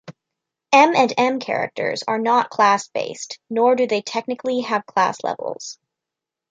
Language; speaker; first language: English; native; English